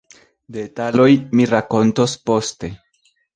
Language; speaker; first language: Esperanto; non-native, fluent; Spanish